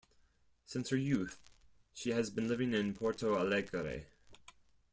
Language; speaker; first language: English; non-native, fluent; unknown